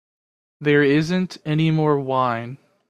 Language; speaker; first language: English; native; English